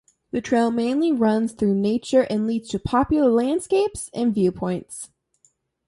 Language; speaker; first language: English; native; English